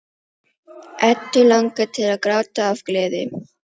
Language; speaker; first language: Icelandic; non-native, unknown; Filipino